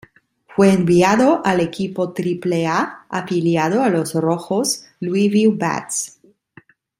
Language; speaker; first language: Spanish; non-native, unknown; Italian